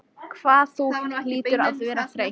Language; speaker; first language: Icelandic; non-native, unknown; English